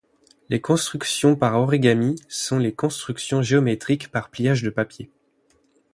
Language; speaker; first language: French; native; French